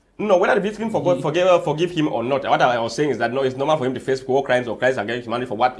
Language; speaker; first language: English; non-native, local second language; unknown